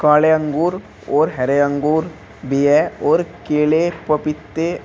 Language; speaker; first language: Hindi; native; Hindi